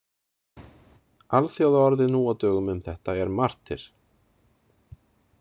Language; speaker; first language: Icelandic; native; Icelandic